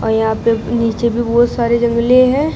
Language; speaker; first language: Hindi; native; Hindi